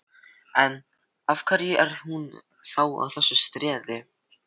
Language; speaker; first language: Icelandic; non-native, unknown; Filipino